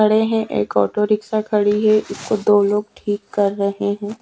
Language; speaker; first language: Hindi; native; Hindi